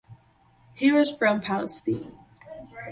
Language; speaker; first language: English; native; English